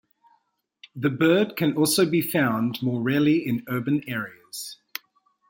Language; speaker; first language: English; native; English